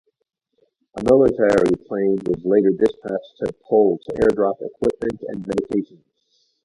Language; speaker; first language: English; native; English